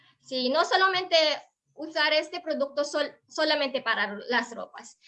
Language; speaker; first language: Spanish; non-native, learner; Filipino